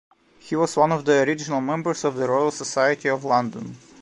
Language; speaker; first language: English; non-native, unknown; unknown